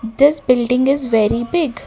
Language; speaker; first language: English; non-native, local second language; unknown